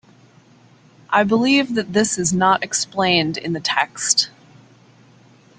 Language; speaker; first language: English; native; English